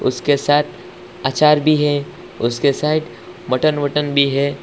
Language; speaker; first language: Hindi; non-native, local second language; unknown